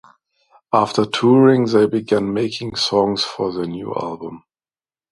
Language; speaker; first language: English; non-native, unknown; German